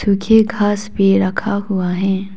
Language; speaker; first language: Hindi; non-native, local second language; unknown